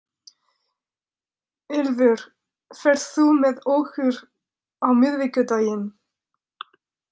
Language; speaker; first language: Icelandic; non-native, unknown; French